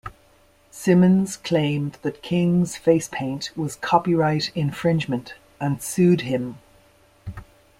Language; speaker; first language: English; native; English